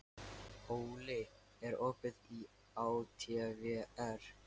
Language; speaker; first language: Icelandic; non-native, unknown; Lithuanian